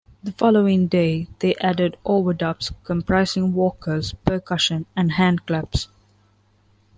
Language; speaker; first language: English; non-native, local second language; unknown